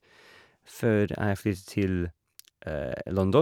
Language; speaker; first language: Norwegian; non-native, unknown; English